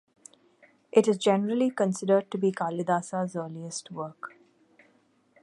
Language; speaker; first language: English; non-native, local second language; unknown